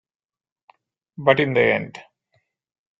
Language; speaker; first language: English; non-native, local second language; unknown